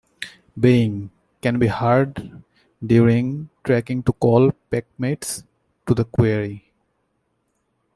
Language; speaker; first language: English; native; English